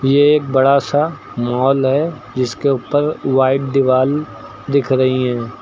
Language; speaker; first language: Hindi; native; Hindi